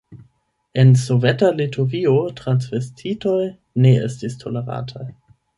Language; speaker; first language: Esperanto; non-native, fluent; German